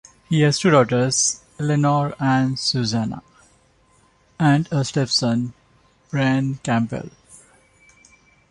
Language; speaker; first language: English; non-native, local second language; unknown